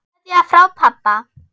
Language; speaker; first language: Icelandic; non-native, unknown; German